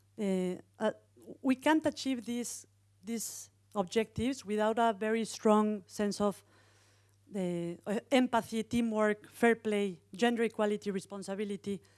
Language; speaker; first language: English; non-native, fluent; Spanish